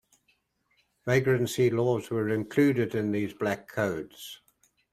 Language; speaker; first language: English; native; English